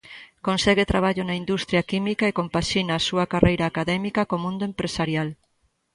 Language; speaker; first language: Galician; native; Galician